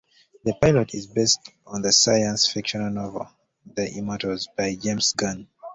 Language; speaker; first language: English; native; English